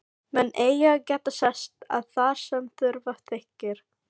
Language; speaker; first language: Icelandic; non-native, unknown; Filipino